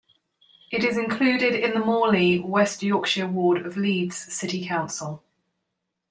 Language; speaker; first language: English; native; English